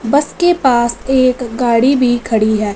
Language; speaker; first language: Hindi; non-native, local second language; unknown